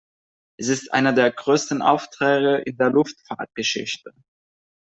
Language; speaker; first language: German; non-native, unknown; Catalan